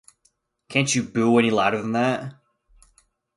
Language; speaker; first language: English; native; English